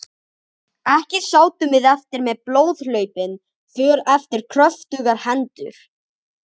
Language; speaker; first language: Icelandic; native; Icelandic